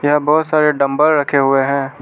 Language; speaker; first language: Hindi; non-native, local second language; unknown